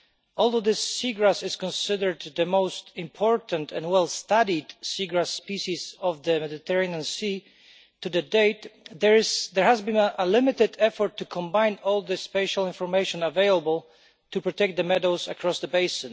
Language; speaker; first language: English; non-native, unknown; Polish